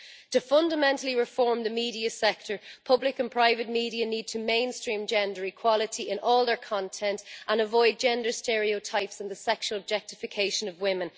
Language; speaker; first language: English; native; English